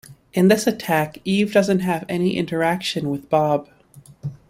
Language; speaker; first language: English; native; English